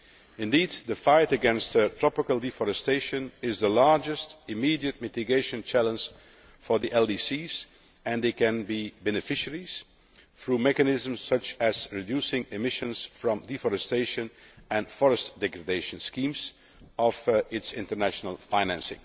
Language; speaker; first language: English; non-native, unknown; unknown